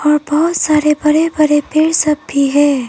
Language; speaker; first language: Hindi; non-native, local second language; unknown